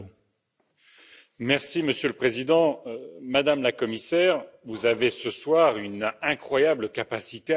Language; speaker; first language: French; native; French